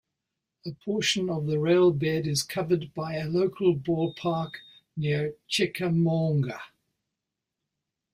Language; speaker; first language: English; native; English